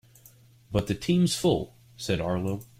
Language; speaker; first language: English; native; English